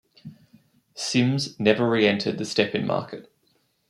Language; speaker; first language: English; native; English